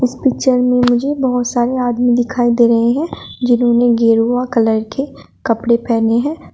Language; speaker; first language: Hindi; native; Hindi